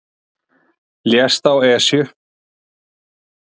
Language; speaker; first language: Icelandic; native; Icelandic